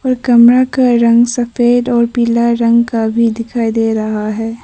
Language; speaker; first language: Hindi; early bilingual, other home language; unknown